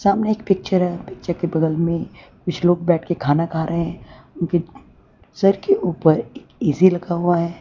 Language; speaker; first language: Hindi; non-native, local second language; Gujarati